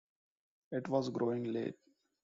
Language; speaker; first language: English; non-native, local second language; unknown